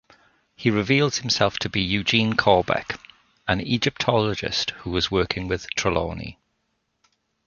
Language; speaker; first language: English; native; English